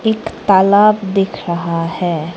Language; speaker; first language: Hindi; non-native, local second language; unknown